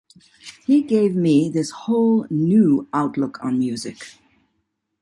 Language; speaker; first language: English; native; English